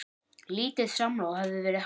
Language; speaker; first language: Icelandic; native; Icelandic